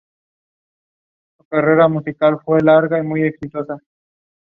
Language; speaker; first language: English; non-native, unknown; Spanish